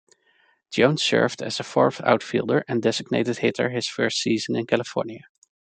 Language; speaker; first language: English; non-native, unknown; Dutch